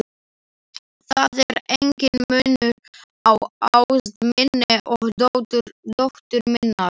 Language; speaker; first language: Icelandic; non-native, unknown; Slovak